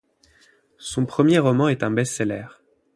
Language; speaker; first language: French; native; French